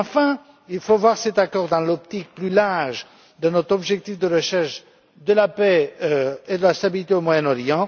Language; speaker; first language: French; non-native, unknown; Romanian